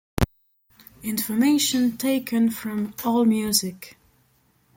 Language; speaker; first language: English; non-native, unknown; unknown